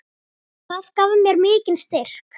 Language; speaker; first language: Icelandic; native; Icelandic